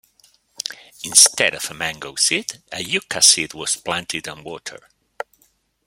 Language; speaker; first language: English; non-native, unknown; Spanish